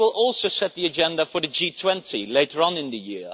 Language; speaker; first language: English; non-native, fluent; Dutch